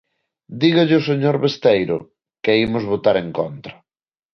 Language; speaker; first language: Galician; non-native, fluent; Spanish